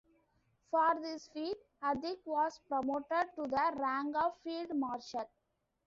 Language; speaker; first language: English; non-native, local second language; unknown